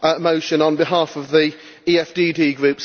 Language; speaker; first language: English; native; English